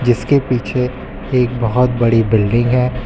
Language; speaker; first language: Hindi; native; Hindi